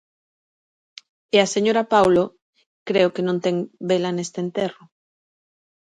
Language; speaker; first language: Galician; native; Galician